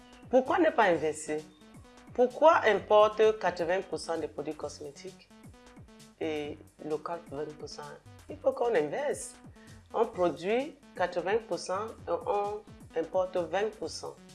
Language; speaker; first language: French; non-native, local second language; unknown